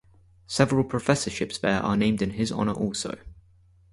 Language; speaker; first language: English; native; English